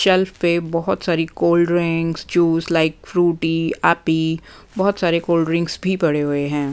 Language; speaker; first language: Hindi; non-native, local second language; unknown